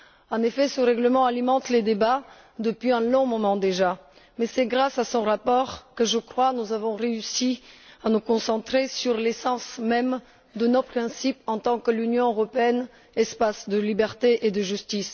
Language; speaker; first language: French; non-native, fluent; Bulgarian